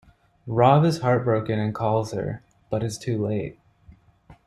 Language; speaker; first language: English; native; English